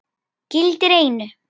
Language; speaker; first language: Icelandic; native; Icelandic